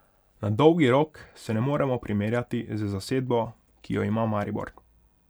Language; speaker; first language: Slovenian; non-native, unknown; Hungarian